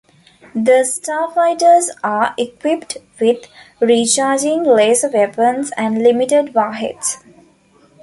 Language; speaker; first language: English; non-native, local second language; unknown